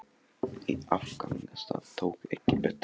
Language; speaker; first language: Icelandic; non-native, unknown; Polish